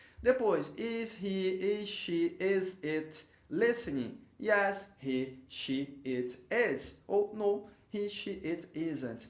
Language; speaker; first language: English; non-native, fluent; Portuguese